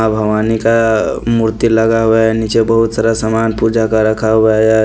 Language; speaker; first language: Hindi; non-native, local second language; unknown